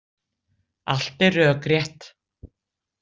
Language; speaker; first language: Icelandic; native; Icelandic